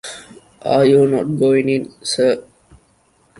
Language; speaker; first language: English; non-native, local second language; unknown